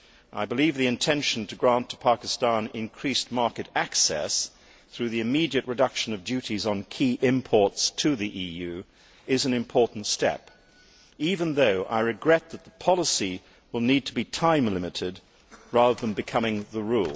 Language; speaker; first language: English; native; English